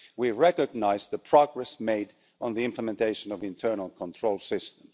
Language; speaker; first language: English; non-native, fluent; Finnish